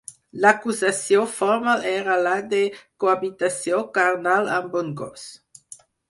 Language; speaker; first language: Catalan; non-native, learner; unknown